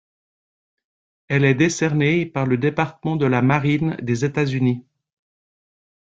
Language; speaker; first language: French; native; French